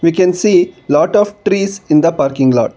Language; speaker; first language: English; non-native, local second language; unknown